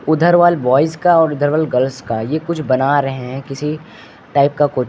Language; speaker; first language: Hindi; native; Hindi